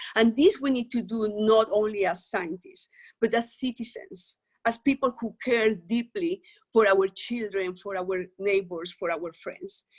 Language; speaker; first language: English; non-native, fluent; Spanish